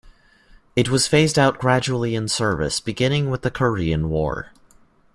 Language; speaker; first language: English; native; English